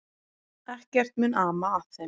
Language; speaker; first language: Icelandic; native; Icelandic